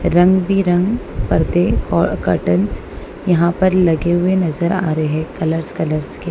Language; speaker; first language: Hindi; non-native, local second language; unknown